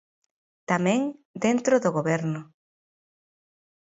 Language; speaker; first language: Galician; native; Galician